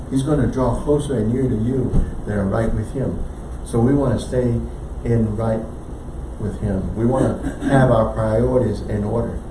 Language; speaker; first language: English; native; English